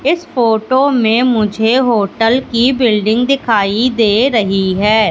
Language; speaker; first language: Hindi; native; Hindi